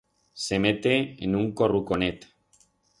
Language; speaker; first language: Aragonese; non-native, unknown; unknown